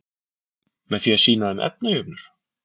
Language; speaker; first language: Icelandic; native; Icelandic